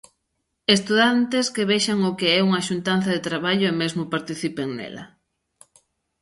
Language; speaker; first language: Galician; native; Galician